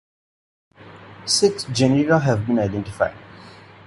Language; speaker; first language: English; non-native, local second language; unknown